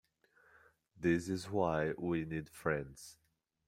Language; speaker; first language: English; non-native, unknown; Portuguese